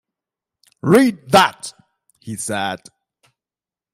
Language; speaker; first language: English; non-native, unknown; Dutch